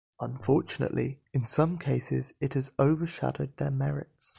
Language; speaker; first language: English; native; English